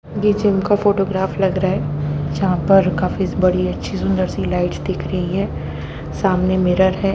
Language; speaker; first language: Hindi; native; Hindi